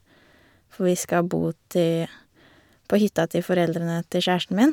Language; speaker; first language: Norwegian; native; Norwegian